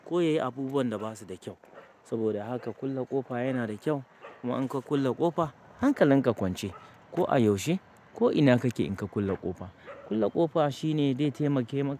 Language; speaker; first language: Hausa; native; Hausa